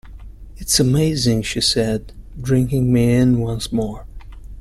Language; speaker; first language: English; non-native, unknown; Italian